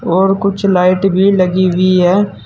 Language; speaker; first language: Hindi; native; Hindi